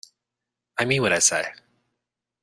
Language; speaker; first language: English; native; English